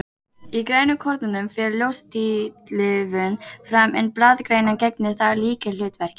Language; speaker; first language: Icelandic; native; Icelandic